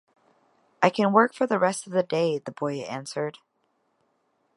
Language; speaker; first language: English; native; English